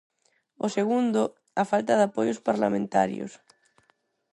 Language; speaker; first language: Galician; non-native, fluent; Spanish